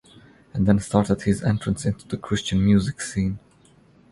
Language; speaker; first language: English; non-native, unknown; Croatian